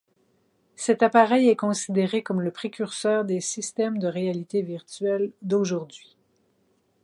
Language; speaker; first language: French; native; French